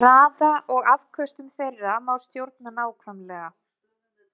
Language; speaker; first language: Icelandic; native; Icelandic